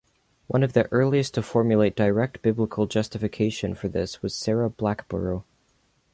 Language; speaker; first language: English; native; English